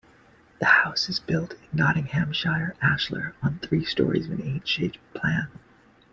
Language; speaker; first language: English; native; English